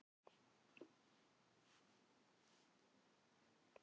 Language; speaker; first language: Icelandic; non-native, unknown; Filipino